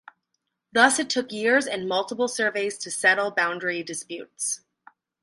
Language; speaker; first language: English; native; English